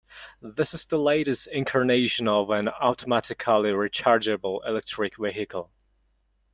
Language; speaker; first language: English; non-native, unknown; Mongolian